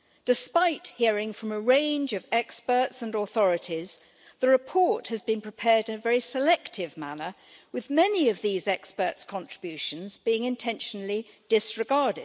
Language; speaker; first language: English; native; English